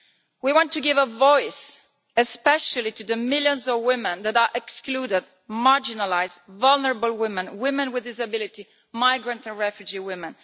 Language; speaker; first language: English; non-native, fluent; Italian